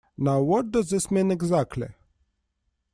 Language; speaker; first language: English; non-native, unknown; Russian